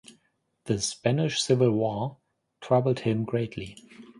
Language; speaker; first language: English; non-native, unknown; German